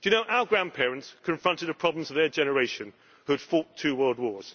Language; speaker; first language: English; native; English